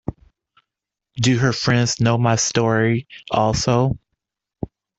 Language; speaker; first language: English; native; English